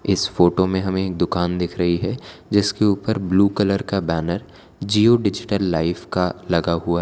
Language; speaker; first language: Hindi; non-native, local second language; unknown